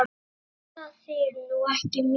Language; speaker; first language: Icelandic; native; Icelandic